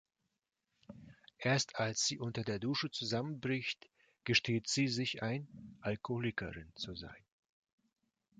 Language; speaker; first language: German; non-native, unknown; Russian